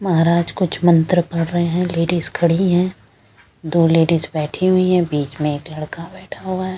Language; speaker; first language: Hindi; non-native, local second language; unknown